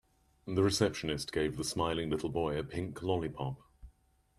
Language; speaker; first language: English; native; English